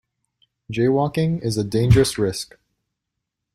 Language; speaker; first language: English; native; English